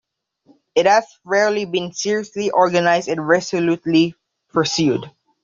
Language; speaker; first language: English; non-native, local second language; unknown